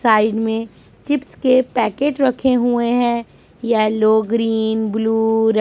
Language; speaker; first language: Hindi; non-native, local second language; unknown